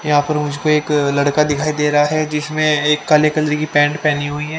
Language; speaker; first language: Hindi; native; Hindi